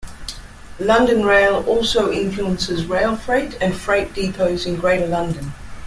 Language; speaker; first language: English; native; English